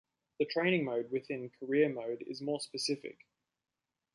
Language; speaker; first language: English; native; English